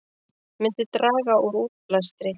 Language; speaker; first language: Icelandic; native; Icelandic